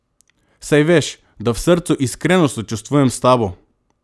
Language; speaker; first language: Slovenian; non-native, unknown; Macedonian